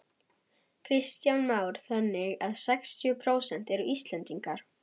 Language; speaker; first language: Icelandic; non-native, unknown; German